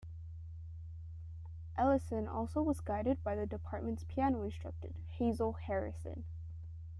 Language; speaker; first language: English; native; English